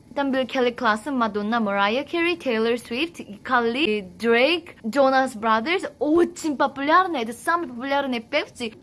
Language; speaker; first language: Russian; non-native, fluent; Korean